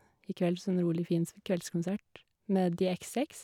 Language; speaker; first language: Norwegian; native; Norwegian